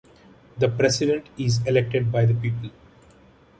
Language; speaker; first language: English; non-native, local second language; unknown